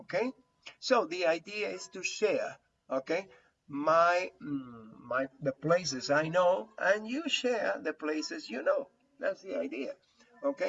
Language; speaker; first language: English; non-native, fluent; Spanish